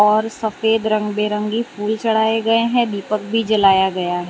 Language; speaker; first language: Hindi; non-native, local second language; Gujarati